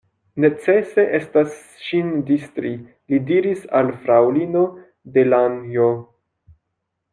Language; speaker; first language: Esperanto; non-native, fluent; French